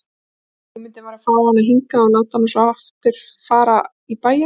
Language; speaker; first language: Icelandic; native; Icelandic